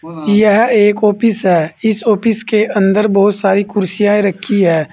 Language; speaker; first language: Hindi; native; Hindi